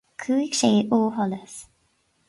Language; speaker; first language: Irish; non-native, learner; English